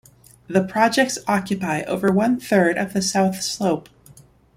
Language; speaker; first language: English; native; English